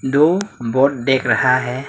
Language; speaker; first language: Hindi; early bilingual, other home language; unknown